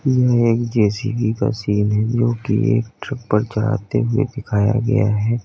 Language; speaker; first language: Hindi; native; Hindi